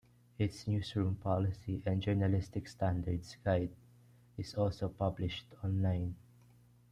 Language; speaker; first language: English; non-native, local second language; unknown